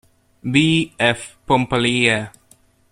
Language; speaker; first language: English; native; English